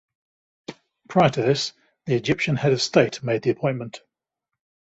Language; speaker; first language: English; native; English